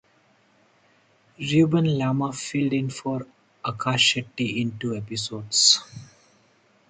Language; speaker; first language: English; non-native, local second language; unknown